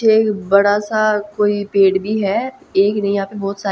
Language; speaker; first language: Hindi; native; Hindi